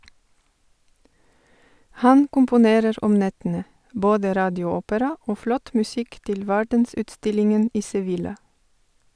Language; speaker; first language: Norwegian; non-native, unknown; Bulgarian